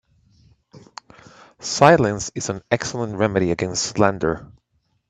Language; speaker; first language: English; native; English